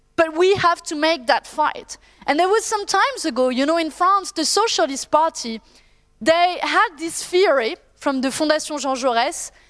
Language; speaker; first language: English; non-native, fluent; French